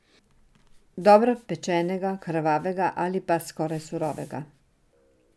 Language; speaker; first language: Slovenian; non-native, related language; Serbian